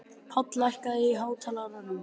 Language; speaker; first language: Icelandic; native; Icelandic